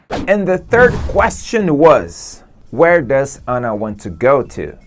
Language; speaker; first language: English; non-native, fluent; Portuguese